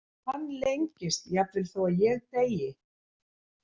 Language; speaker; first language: Icelandic; native; Icelandic